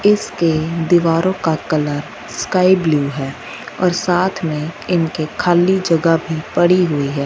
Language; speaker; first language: Hindi; non-native, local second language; Punjabi